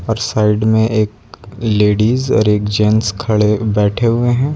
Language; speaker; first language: Hindi; native; Hindi